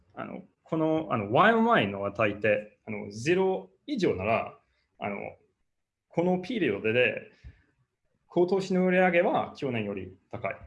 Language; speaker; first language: Japanese; non-native, fluent; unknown